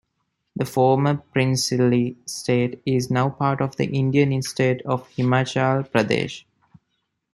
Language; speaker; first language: English; non-native, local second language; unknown